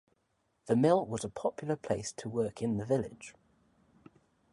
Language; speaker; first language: English; native; English